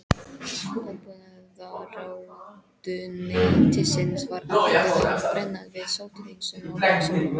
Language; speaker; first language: Icelandic; non-native, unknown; English